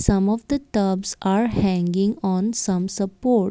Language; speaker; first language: English; non-native, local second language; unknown